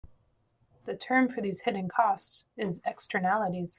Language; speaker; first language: English; native; English